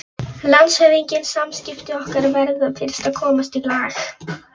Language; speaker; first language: Icelandic; non-native, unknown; Polish